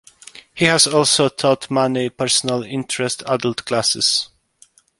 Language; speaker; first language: English; non-native, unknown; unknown